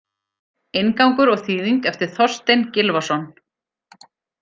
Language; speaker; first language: Icelandic; native; Icelandic